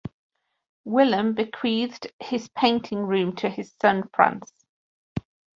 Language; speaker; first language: English; native; English